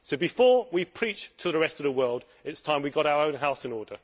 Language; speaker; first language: English; native; English